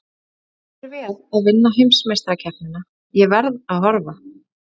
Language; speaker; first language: Icelandic; native; Icelandic